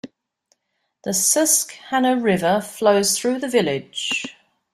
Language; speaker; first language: English; native; English